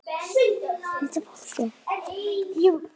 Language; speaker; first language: Icelandic; native; Icelandic